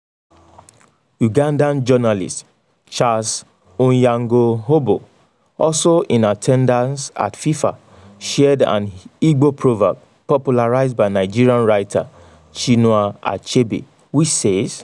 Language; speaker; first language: English; non-native, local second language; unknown